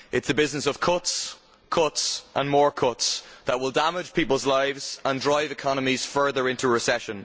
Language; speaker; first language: English; native; English